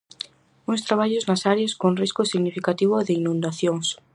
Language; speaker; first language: Galician; native; Galician